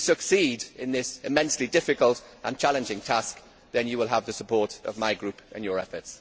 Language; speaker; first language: English; native; English